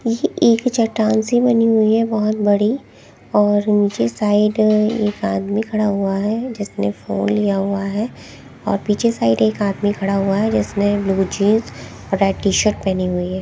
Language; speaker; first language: Hindi; native; Hindi